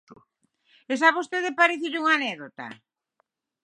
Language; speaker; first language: Galician; native; Galician